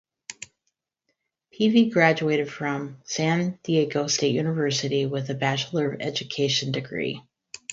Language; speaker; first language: English; native; English